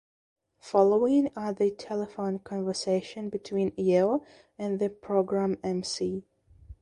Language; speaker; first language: English; non-native, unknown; Belarusian